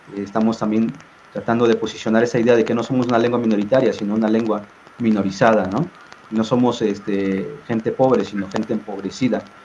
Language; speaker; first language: Spanish; non-native, local second language; Zapotec